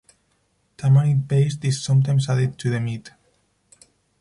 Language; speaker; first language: English; non-native, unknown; Spanish